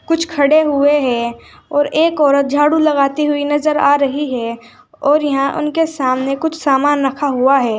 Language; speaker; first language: Hindi; native; Hindi